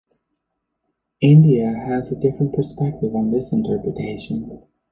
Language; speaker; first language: English; native; English